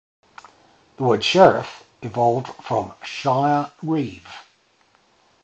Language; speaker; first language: English; native; English